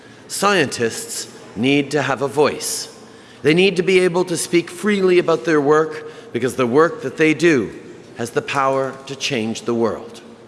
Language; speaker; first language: English; native; English